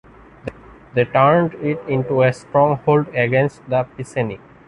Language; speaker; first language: English; non-native, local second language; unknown